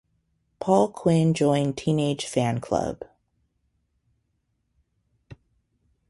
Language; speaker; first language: English; native; English